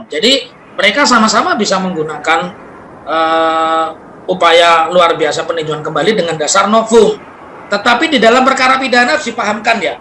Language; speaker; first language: Indonesian; non-native, local second language; Javanese